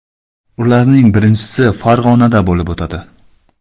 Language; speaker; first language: Uzbek; non-native, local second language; Kara-Kalpak